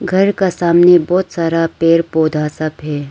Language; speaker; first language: Hindi; non-native, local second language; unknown